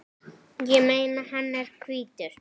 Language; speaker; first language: Icelandic; native; Icelandic